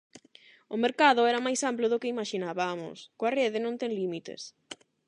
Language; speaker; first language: Galician; non-native, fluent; Spanish